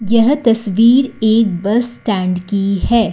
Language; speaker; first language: Hindi; non-native, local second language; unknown